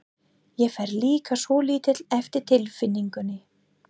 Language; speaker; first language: Icelandic; non-native, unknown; English